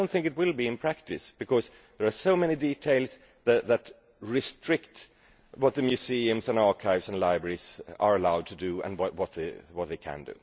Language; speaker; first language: English; non-native, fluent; Swedish